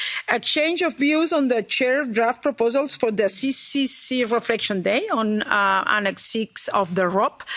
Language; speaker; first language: English; non-native, fluent; Catalan